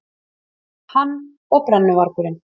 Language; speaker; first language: Icelandic; native; Icelandic